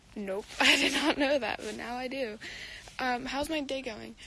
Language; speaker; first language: English; native; English